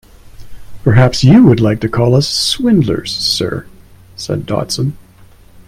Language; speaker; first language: English; native; English